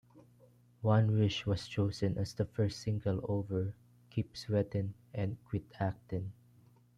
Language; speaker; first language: English; non-native, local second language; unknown